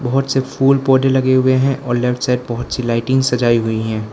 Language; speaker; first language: Hindi; non-native, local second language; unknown